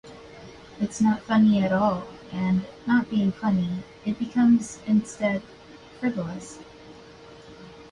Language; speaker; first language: English; native; English